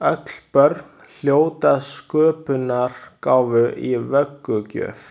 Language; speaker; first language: Icelandic; non-native, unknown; Chinese